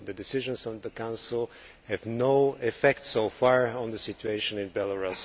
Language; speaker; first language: English; non-native, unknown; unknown